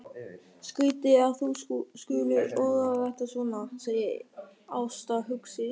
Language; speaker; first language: Icelandic; non-native, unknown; German